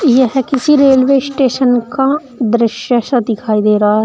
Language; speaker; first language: Hindi; native; Hindi